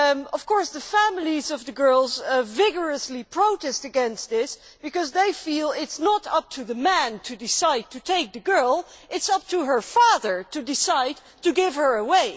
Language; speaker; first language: English; non-native, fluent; Dutch